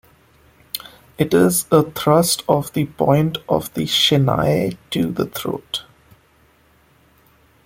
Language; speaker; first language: English; non-native, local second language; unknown